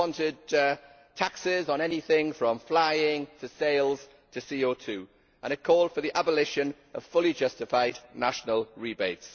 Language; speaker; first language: English; native; English